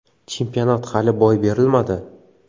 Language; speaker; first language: Uzbek; non-native, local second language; Kara-Kalpak